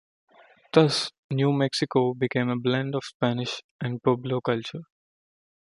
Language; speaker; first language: English; non-native, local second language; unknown